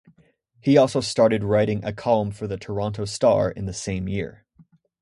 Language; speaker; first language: English; native; English